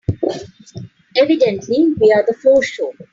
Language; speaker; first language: English; non-native, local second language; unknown